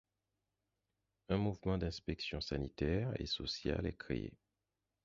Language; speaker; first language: French; non-native, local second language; Haitian Creole